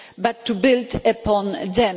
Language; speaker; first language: English; non-native, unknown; Polish